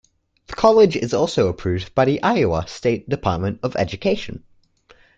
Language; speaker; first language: English; native; English